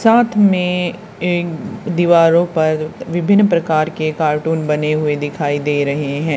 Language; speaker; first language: Hindi; native; Hindi